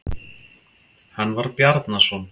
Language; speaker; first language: Icelandic; native; Icelandic